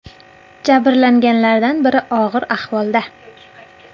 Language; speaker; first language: Uzbek; native; Uzbek